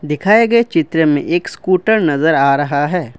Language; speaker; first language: Hindi; non-native, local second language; Assamese